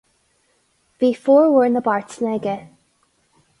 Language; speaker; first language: Irish; non-native, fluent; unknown